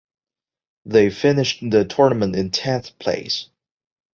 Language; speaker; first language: English; non-native, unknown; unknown